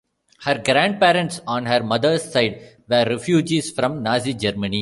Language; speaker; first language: English; non-native, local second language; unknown